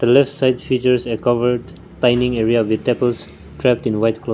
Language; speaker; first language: English; non-native, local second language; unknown